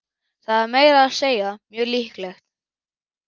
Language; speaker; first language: Icelandic; native; Icelandic